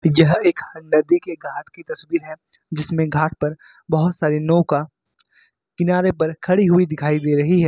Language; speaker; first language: Hindi; native; Hindi